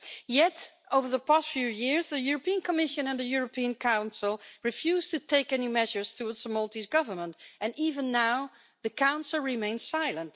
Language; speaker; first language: English; non-native, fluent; Dutch